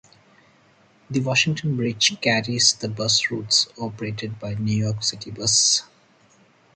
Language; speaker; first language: English; non-native, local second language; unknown